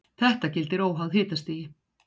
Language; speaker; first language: Icelandic; native; Icelandic